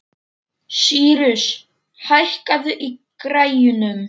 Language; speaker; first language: Icelandic; non-native, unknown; Polish